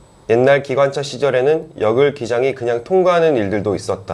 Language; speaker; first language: Korean; early bilingual, heritage; Korean